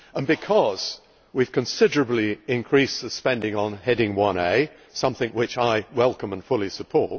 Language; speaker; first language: English; native; English